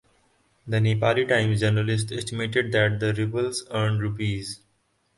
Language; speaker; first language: English; non-native, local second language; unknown